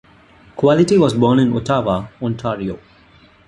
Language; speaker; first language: English; non-native, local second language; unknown